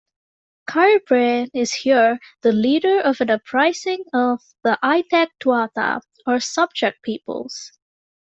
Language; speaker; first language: English; native; English